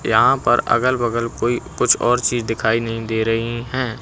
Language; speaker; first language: Hindi; native; Hindi